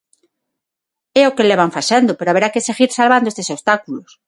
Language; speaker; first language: Galician; non-native, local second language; Spanish